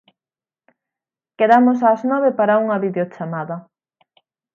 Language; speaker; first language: Galician; native; Galician